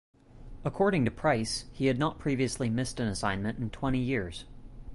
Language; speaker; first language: English; native; English